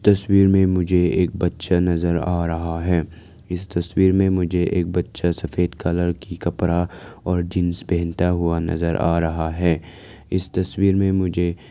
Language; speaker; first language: Hindi; non-native, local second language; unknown